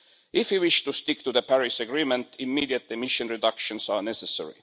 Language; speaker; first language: English; non-native, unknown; Estonian